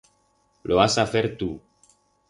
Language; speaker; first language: Aragonese; non-native, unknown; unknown